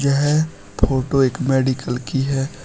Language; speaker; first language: Hindi; native; Hindi